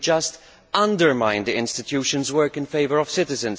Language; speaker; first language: English; non-native, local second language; Maltese